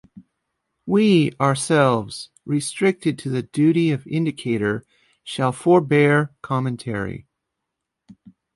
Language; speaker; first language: English; native; English